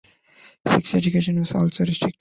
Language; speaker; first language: English; non-native, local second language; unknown